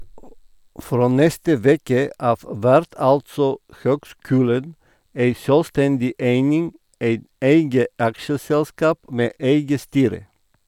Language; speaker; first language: Norwegian; non-native, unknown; Bulgarian